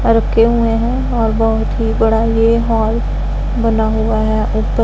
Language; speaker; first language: Hindi; non-native, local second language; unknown